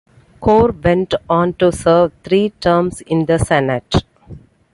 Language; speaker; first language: English; non-native, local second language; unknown